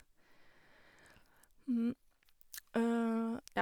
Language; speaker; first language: Norwegian; native; Norwegian